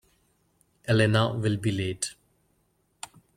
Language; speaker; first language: English; non-native, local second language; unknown